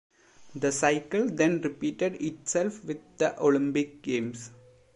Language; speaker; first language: English; non-native, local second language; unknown